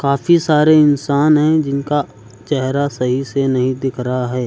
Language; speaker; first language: Hindi; native; Hindi